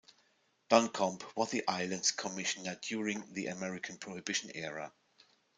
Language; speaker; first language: English; non-native, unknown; German